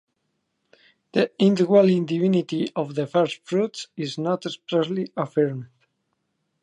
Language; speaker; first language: English; native; English